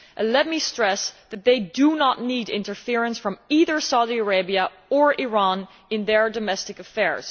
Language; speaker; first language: English; non-native, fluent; Dutch